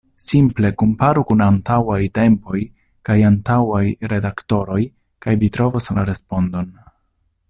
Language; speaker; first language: Esperanto; non-native, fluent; Italian